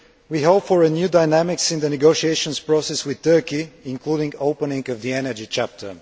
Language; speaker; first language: English; non-native, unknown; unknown